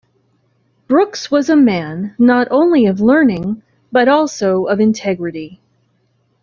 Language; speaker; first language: English; native; English